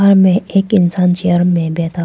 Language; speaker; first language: Hindi; non-native, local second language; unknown